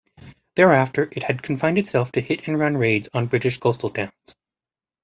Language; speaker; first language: English; native; English